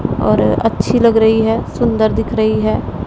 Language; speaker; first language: Hindi; non-native, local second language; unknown